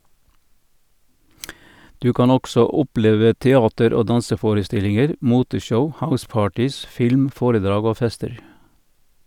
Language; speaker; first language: Norwegian; native; Norwegian